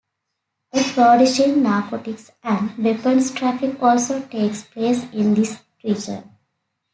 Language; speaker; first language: English; native; English